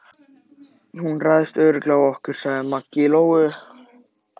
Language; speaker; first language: Icelandic; native; Icelandic